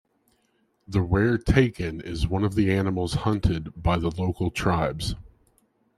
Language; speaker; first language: English; native; English